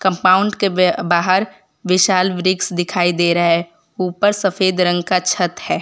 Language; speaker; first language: Hindi; non-native, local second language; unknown